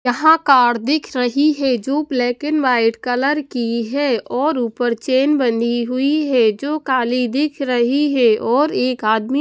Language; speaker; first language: Hindi; non-native, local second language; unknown